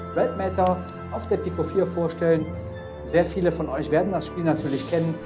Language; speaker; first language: German; native; German